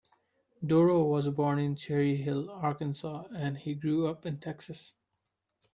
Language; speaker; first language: English; non-native, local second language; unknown